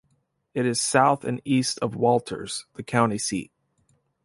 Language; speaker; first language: English; native; English